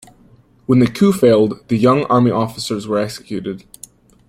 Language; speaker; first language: English; native; English